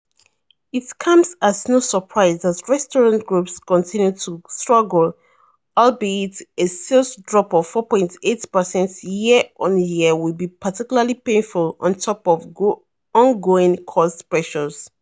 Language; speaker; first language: English; non-native, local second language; Yoruba